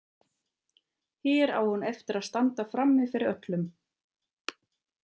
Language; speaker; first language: Icelandic; non-native, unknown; German